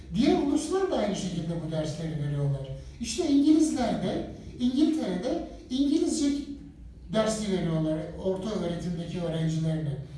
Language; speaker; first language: Turkish; native; Turkish